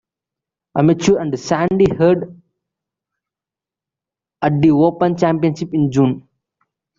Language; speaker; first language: English; non-native, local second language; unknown